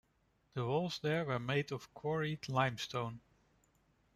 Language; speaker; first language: English; non-native, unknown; Dutch